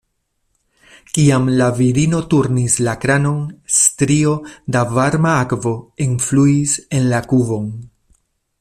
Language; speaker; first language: Esperanto; non-native, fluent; Spanish